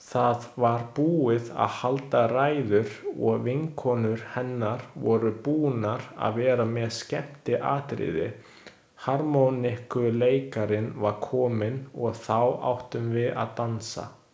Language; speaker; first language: Icelandic; non-native, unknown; Chinese